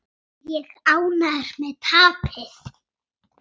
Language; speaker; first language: Icelandic; native; Icelandic